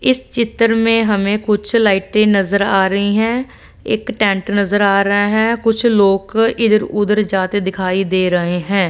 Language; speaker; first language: Hindi; non-native, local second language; Punjabi